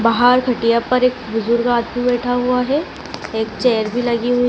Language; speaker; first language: Hindi; native; Hindi